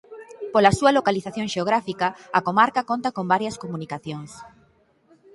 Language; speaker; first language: Galician; native; Galician